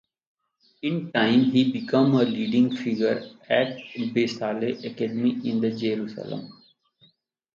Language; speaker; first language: English; non-native, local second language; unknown